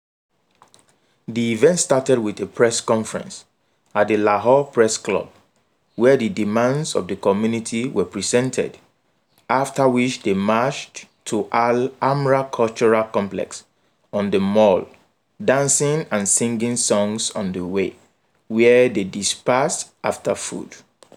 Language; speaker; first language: English; non-native, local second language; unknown